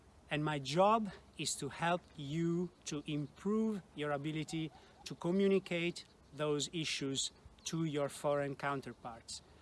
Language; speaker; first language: English; non-native, fluent; Italian